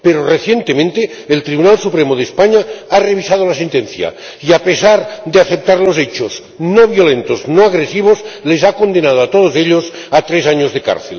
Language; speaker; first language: Spanish; non-native, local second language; Catalan